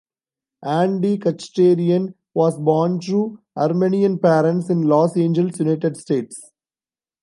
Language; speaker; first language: English; non-native, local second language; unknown